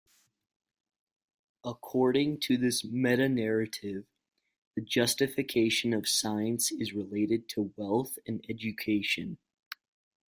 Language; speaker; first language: English; native; English